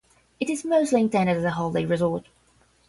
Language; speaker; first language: English; non-native, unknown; Portuguese